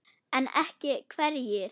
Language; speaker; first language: Icelandic; non-native, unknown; German